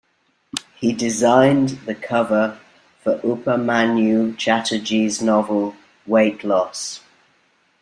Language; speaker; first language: English; native; English